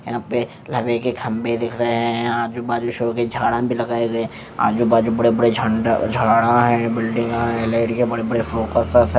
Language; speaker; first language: Hindi; non-native, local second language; Punjabi